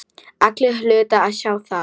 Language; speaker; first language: Icelandic; non-native, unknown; Polish